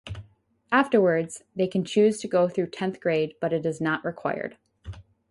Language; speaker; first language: English; native; English